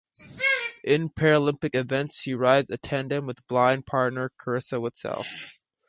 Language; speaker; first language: English; native; English